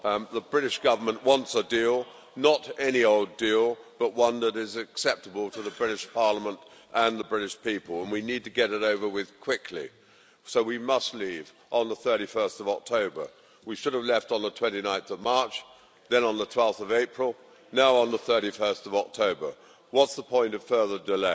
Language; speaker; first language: English; native; English